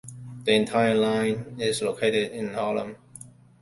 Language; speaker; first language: English; non-native, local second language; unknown